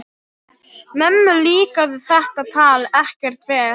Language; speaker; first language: Icelandic; non-native, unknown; Polish